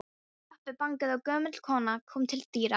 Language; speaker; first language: Icelandic; non-native, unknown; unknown